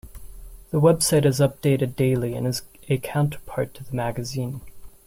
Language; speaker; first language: English; non-native, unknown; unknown